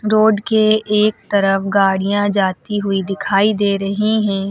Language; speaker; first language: Hindi; native; Hindi